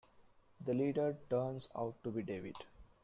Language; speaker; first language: English; non-native, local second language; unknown